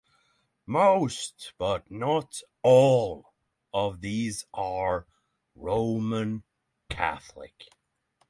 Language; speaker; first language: English; non-native, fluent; Norwegian